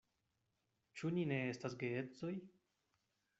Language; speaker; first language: Esperanto; non-native, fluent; Spanish